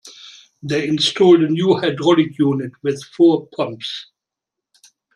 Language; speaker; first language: English; non-native, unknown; German